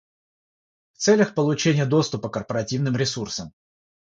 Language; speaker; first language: Russian; non-native, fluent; Georgian